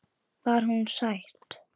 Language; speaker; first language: Icelandic; native; Icelandic